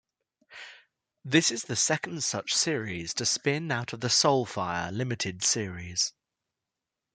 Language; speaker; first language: English; native; English